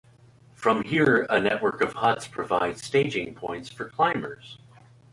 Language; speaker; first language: English; native; English